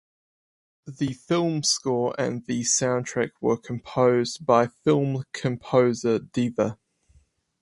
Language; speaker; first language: English; native; English